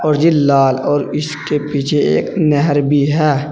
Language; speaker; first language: Hindi; native; Hindi